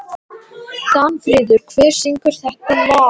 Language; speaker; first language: Icelandic; non-native, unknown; Latvian